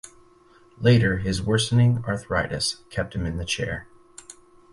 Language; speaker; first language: English; native; English